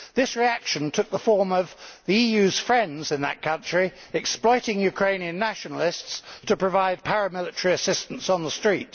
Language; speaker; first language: English; native; English